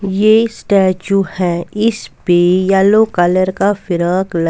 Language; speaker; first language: Hindi; non-native, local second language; Punjabi